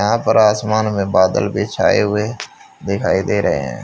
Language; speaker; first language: Hindi; native; Hindi